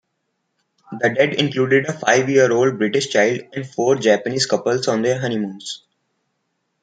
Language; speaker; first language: English; non-native, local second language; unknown